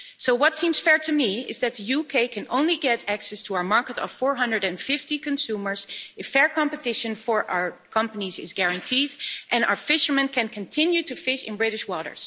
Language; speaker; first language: English; non-native, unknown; Dutch